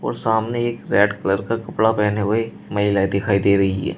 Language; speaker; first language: Hindi; native; Hindi